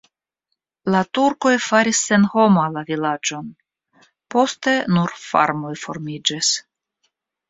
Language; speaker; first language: Esperanto; non-native, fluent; Russian